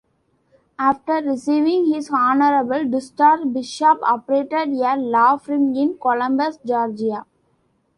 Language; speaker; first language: English; non-native, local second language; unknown